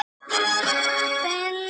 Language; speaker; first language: Icelandic; non-native, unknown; Thai